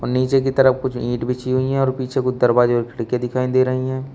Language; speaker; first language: Hindi; native; Hindi